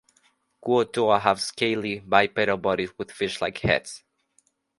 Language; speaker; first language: English; non-native, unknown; Spanish